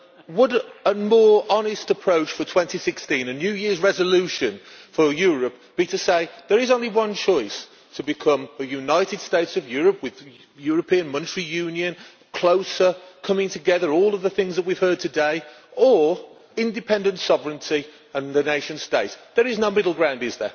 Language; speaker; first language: English; native; English